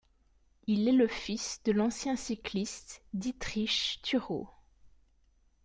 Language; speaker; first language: French; native; French